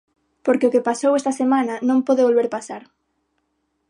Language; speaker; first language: Galician; non-native, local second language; Spanish